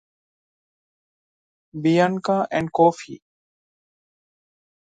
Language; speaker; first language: English; non-native, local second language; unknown